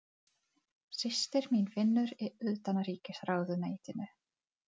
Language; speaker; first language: Icelandic; non-native, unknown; Czech